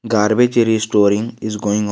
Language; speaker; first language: English; non-native, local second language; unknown